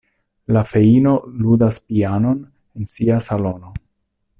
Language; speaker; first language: Esperanto; non-native, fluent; Italian